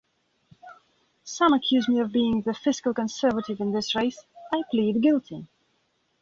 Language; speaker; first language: English; non-native, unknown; Belarusian